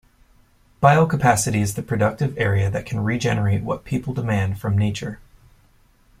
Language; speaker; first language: English; native; English